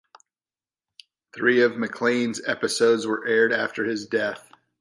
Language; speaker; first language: English; native; English